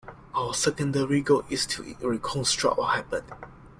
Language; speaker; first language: English; non-native, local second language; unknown